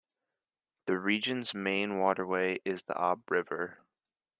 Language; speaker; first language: English; native; English